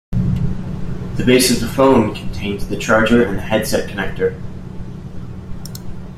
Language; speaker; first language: English; native; English